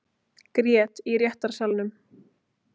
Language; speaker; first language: Icelandic; native; Icelandic